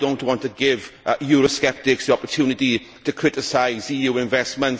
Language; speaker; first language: English; native; English